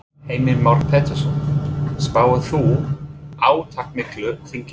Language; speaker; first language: Icelandic; non-native, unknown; English